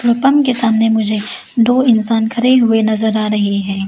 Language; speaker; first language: Hindi; early bilingual, other home language; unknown